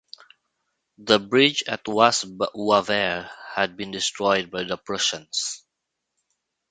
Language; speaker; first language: English; non-native, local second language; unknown